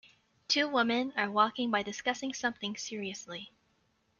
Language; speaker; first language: English; native; English